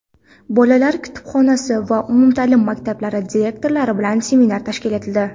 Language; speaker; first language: Uzbek; non-native, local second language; Kara-Kalpak